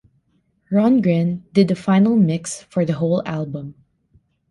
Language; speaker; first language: English; non-native, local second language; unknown